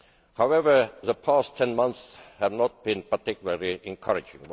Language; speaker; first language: English; non-native, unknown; Estonian